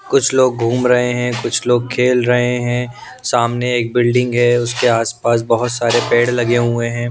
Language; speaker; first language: Hindi; non-native, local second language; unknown